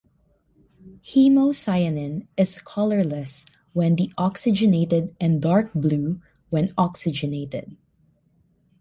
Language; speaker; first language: English; non-native, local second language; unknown